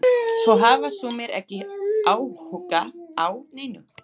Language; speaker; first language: Icelandic; non-native, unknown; Slovak